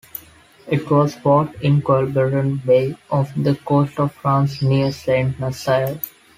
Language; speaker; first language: English; non-native, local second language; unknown